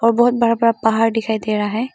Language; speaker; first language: Hindi; non-native, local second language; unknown